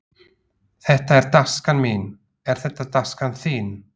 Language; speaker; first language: Icelandic; non-native, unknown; Slovak